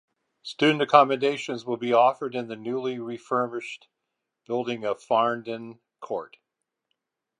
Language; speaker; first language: English; native; English